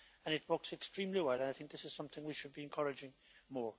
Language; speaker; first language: English; native; English